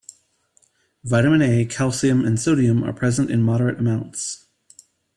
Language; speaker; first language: English; native; English